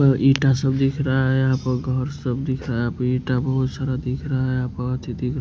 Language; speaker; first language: Hindi; non-native, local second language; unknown